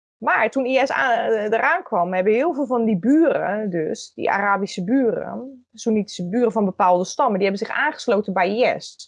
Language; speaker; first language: Dutch; native; Dutch